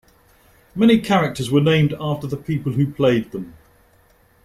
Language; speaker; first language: English; native; English